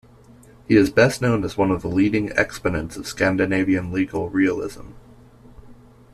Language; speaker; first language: English; native; English